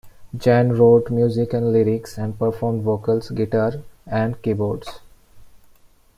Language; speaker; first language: English; non-native, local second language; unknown